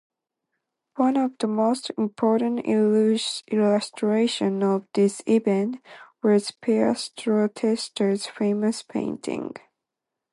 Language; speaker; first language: English; non-native, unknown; Japanese